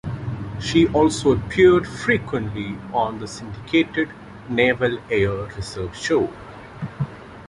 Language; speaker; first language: English; non-native, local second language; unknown